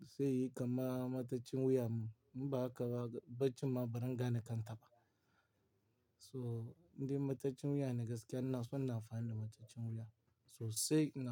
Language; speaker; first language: Hausa; non-native, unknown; Yoruba